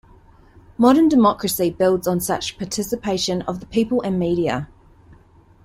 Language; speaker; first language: English; native; English